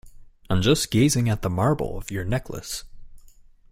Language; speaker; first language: English; native; English